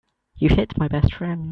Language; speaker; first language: English; native; English